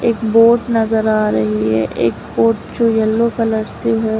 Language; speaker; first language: Hindi; native; Hindi